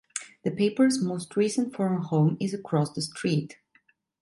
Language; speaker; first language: English; non-native, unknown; Italian